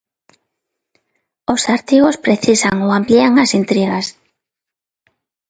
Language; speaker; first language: Galician; non-native, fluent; Spanish